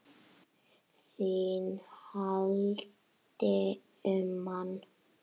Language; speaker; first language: Icelandic; native; Icelandic